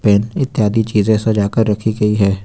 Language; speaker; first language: Hindi; native; Hindi